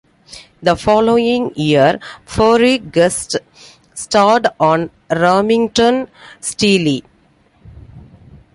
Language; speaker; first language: English; non-native, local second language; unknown